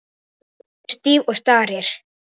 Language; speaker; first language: Icelandic; non-native, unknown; Polish